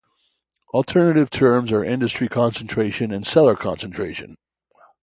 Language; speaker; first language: English; native; English